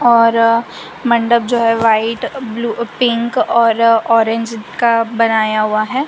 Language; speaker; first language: Hindi; non-native, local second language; Gujarati